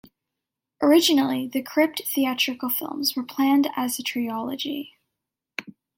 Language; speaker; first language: English; native; English